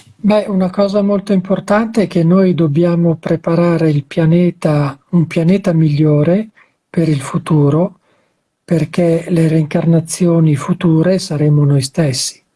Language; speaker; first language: Italian; native; Italian